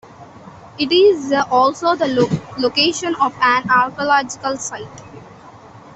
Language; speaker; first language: English; non-native, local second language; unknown